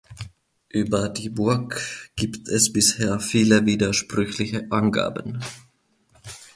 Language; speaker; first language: German; non-native, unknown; Finnish